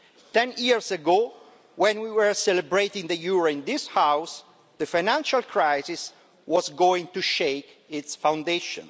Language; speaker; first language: English; non-native, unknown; Italian